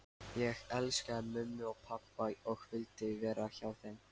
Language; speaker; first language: Icelandic; non-native, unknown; Lithuanian